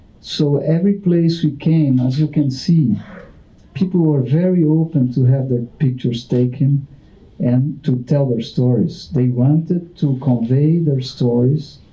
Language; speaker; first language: English; non-native, fluent; Portuguese